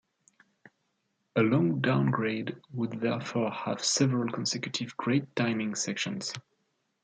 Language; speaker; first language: English; non-native, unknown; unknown